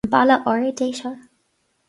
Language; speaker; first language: Irish; non-native, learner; English